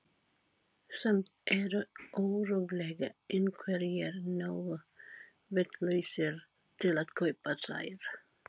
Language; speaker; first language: Icelandic; non-native, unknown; Filipino